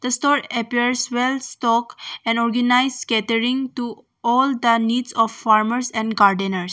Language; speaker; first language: English; non-native, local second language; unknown